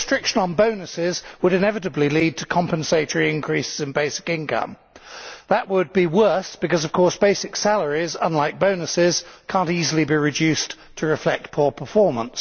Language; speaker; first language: English; native; English